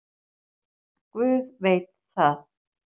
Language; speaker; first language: Icelandic; native; Icelandic